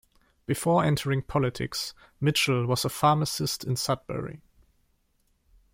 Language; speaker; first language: English; non-native, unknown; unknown